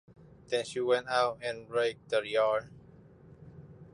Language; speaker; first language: English; non-native, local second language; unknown